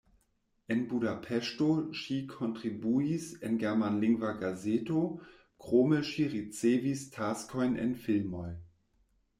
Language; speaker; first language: Esperanto; non-native, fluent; German